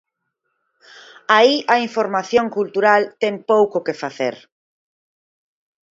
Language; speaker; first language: Galician; native; Galician